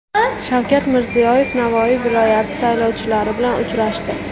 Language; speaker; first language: Uzbek; native; Uzbek